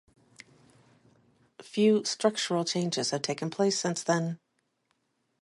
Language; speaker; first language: English; native; English